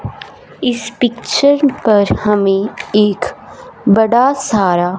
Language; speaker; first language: Hindi; non-native, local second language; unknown